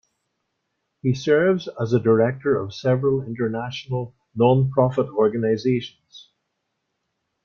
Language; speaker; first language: English; native; English